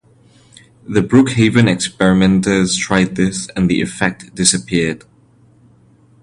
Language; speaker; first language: English; non-native, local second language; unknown